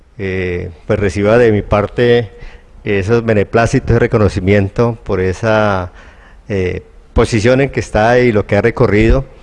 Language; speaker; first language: Spanish; native; Spanish